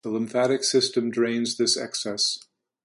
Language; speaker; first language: English; native; English